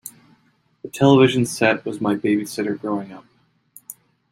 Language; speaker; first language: English; native; English